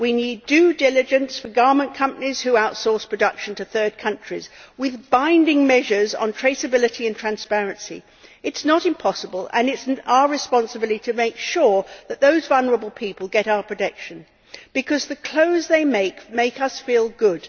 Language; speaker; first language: English; native; English